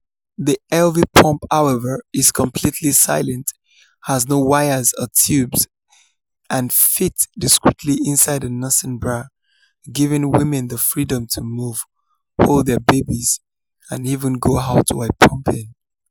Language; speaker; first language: English; non-native, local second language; Yoruba